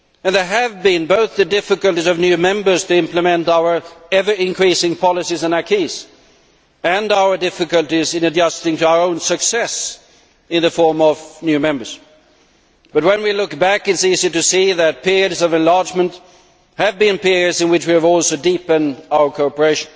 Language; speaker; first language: English; non-native, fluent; Swedish